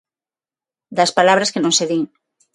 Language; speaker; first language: Galician; non-native, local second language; Spanish